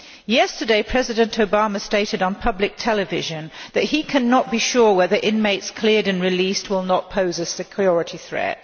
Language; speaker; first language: English; non-native, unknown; Polish